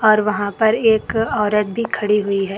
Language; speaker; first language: Hindi; non-native, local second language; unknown